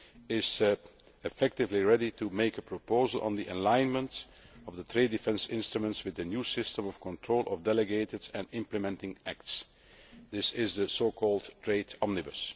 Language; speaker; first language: English; non-native, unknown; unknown